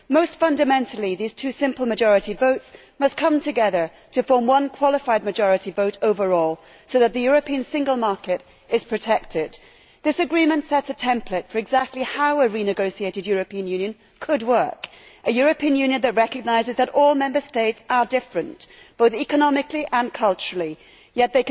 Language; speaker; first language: English; native; English